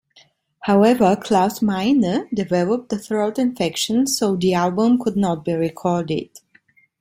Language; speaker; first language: English; non-native, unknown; Italian